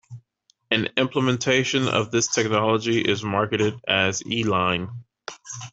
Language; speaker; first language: English; native; English